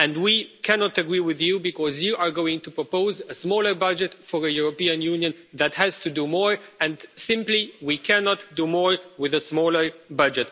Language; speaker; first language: English; non-native, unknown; Romanian